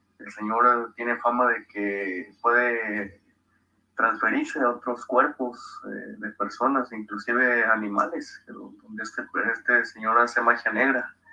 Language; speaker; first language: Spanish; native; Spanish